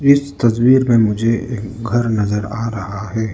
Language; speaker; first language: Hindi; non-native, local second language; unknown